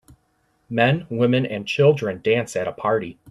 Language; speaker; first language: English; native; English